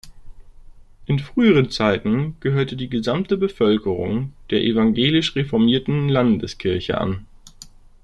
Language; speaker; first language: German; native; German